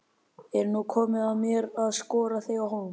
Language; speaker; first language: Icelandic; native; Icelandic